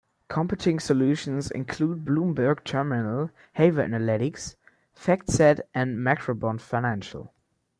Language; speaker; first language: English; non-native, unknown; German